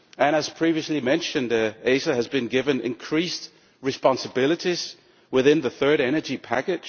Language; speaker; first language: English; non-native, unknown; Danish